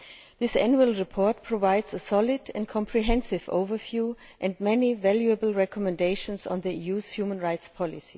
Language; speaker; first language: English; non-native, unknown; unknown